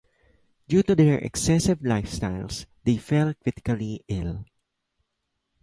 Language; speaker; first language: English; non-native, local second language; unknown